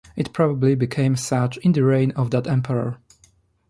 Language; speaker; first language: English; non-native, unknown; Polish